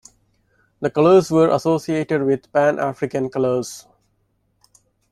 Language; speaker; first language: English; non-native, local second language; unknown